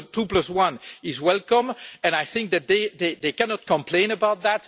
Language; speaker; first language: English; non-native, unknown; French